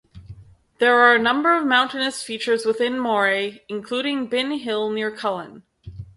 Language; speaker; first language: English; native; English